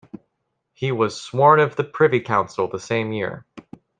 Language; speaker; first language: English; native; English